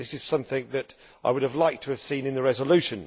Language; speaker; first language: English; native; English